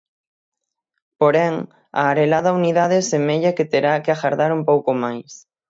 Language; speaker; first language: Galician; native; Galician